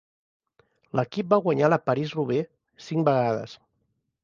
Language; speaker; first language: Catalan; native; Catalan